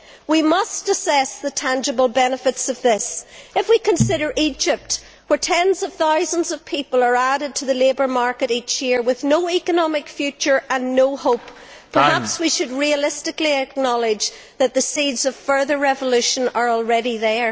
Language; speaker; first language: English; native; English